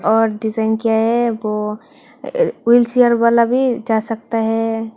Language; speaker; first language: Hindi; non-native, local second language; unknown